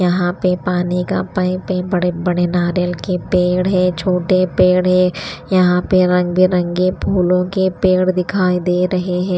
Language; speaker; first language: Hindi; native; Hindi